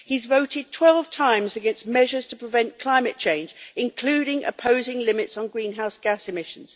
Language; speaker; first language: English; native; English